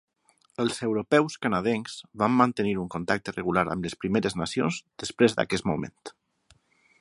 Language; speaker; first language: Catalan; non-native, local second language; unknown